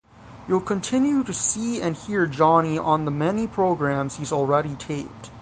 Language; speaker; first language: English; native; English